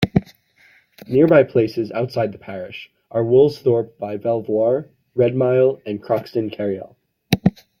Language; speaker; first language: English; native; English